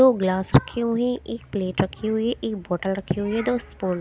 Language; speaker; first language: Hindi; native; Hindi